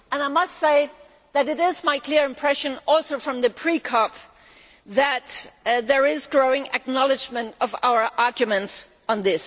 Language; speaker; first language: English; non-native, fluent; Danish